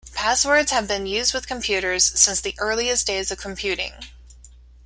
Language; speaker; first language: English; native; English